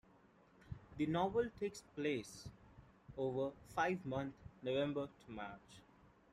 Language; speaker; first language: English; non-native, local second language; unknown